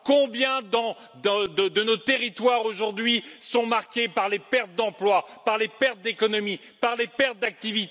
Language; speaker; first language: French; native; French